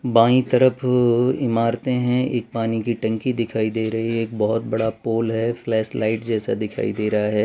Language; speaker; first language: Hindi; non-native, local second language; Gujarati